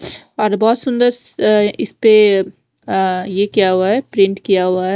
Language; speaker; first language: Hindi; non-native, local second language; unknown